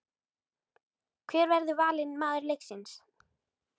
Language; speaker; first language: Icelandic; native; Icelandic